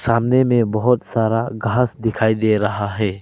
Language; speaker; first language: Hindi; early bilingual, other home language; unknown